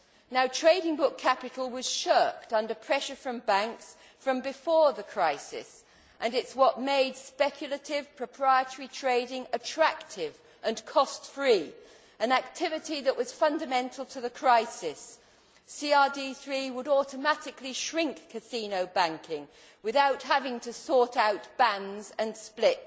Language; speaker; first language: English; native; English